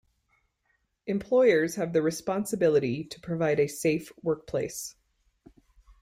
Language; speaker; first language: English; native; English